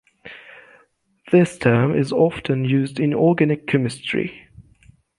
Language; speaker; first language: English; non-native, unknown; Persian